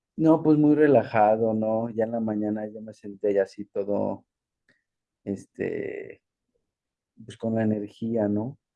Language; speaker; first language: Spanish; early bilingual, heritage; Spanish